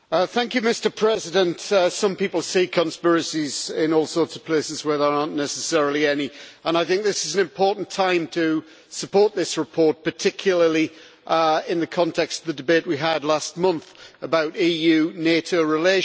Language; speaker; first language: English; native; English